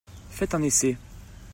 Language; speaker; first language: French; native; French